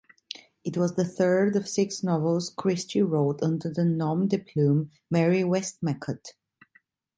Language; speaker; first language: English; non-native, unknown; Italian